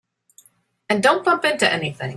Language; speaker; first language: English; native; English